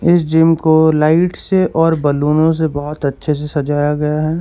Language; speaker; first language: Hindi; non-native, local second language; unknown